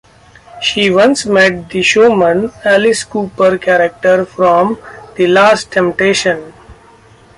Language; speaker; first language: English; non-native, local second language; Marathi